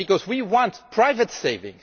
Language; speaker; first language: English; non-native, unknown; French